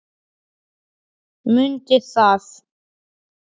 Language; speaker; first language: Icelandic; non-native, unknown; Polish